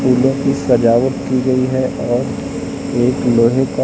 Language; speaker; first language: Hindi; native; Hindi